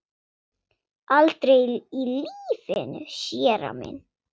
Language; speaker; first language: Icelandic; non-native, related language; Swedish